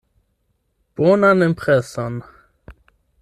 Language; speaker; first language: Esperanto; non-native, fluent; German